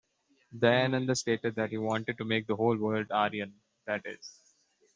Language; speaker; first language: English; non-native, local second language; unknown